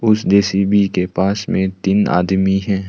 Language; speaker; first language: Hindi; non-native, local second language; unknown